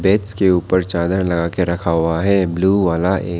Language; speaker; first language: Hindi; non-native, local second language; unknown